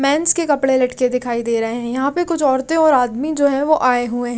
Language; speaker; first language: Hindi; native; Hindi